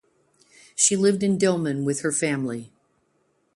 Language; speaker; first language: English; native; English